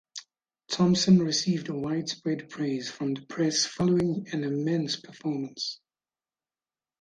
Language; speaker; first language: English; native; English